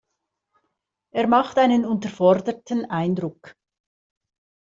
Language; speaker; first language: German; native; German